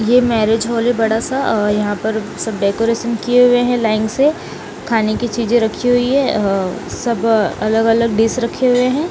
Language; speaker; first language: Hindi; non-native, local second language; Punjabi